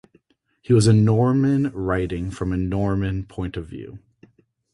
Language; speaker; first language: English; native; English